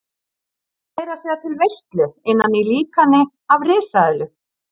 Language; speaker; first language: Icelandic; native; Icelandic